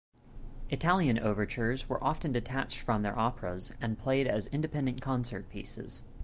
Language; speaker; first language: English; native; English